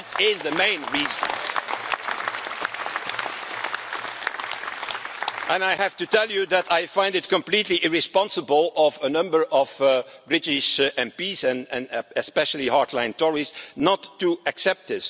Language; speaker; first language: English; non-native, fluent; Dutch